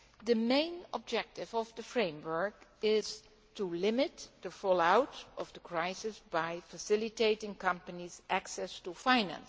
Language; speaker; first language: English; non-native, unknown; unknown